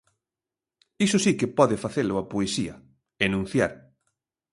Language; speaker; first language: Galician; native; Galician